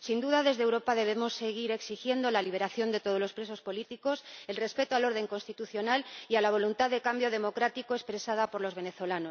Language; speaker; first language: Spanish; native; Spanish